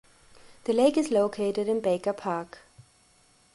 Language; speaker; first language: English; non-native, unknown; German